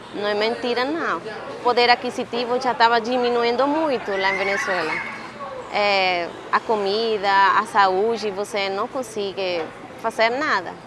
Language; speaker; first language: Portuguese; non-native, related language; Spanish